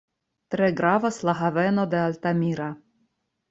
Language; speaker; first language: Esperanto; non-native, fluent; Russian